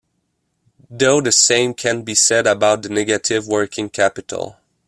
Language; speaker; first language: English; non-native, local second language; French